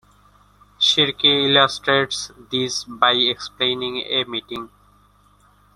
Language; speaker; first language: English; non-native, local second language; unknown